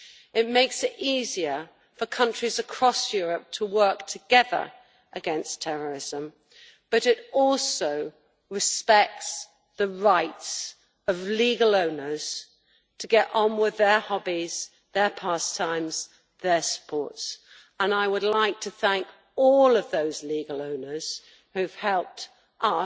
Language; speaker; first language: English; native; English